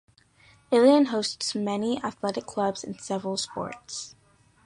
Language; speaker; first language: English; native; English